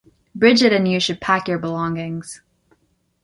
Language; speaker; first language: English; native; English